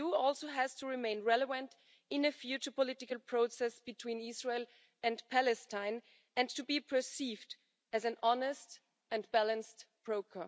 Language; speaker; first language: English; non-native, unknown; German